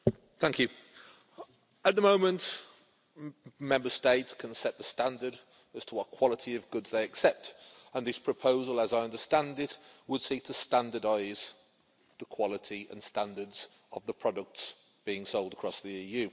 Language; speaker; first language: English; native; English